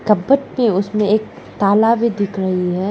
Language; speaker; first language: Hindi; non-native, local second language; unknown